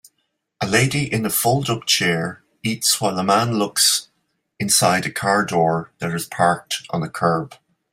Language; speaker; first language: English; native; English